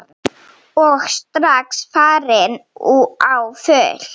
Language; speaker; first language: Icelandic; non-native, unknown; Slovenian